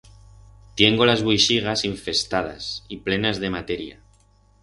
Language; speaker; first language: Aragonese; non-native, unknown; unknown